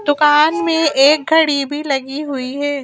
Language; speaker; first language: Hindi; native; Hindi